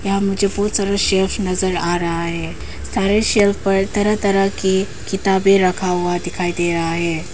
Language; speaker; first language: Hindi; non-native, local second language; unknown